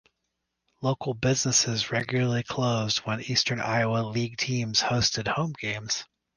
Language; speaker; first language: English; native; English